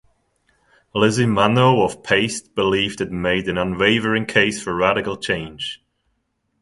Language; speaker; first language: English; non-native, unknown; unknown